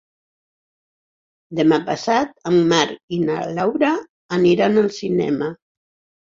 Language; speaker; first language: Catalan; non-native, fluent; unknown